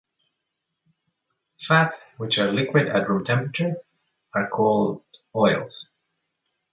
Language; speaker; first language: English; native; English